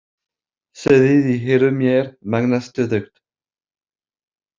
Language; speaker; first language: Icelandic; non-native, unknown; French